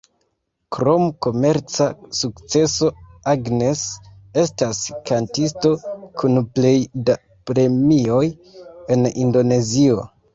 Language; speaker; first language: Esperanto; non-native, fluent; Kinyarwanda